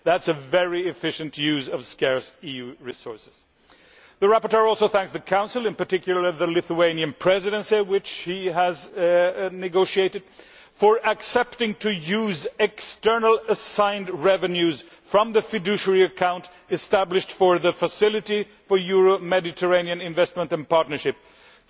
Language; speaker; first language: English; non-native, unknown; Swedish